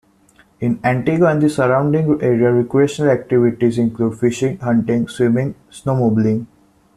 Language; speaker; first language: English; non-native, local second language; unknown